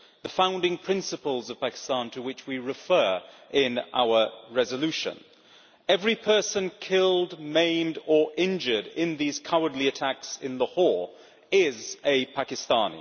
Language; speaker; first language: English; native; English